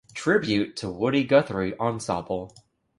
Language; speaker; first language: English; native; English